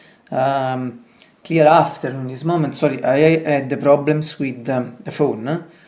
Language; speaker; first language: English; non-native, learner; Italian